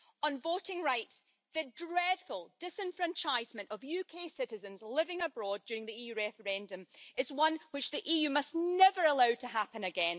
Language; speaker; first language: English; native; English